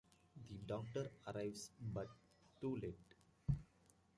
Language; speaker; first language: English; native; English